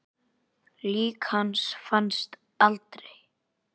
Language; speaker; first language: Icelandic; native; Icelandic